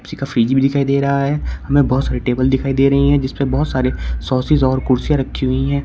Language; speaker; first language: Hindi; native; Hindi